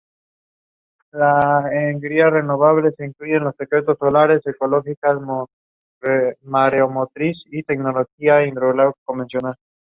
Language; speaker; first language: English; non-native, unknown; Spanish